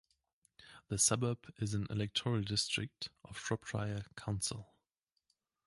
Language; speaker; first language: English; native; English